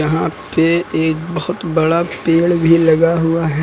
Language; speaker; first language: Hindi; native; Hindi